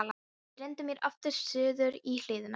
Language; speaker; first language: Icelandic; non-native, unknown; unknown